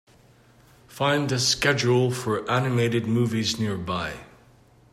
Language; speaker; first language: English; native; English